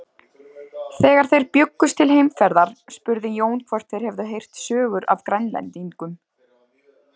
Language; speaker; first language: Icelandic; native; Icelandic